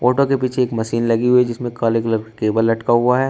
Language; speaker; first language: Hindi; native; Hindi